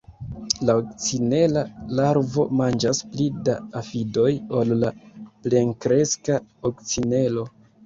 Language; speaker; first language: Esperanto; non-native, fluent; Kinyarwanda